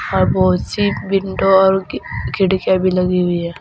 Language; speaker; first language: Hindi; native; Hindi